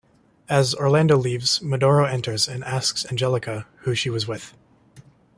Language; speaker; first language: English; native; English